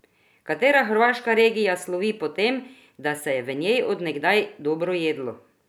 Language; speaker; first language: Slovenian; non-native, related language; Croatian